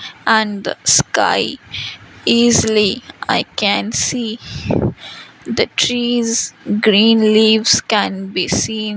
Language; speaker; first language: English; non-native, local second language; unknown